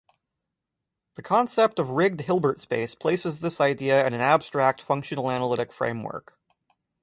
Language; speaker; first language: English; native; English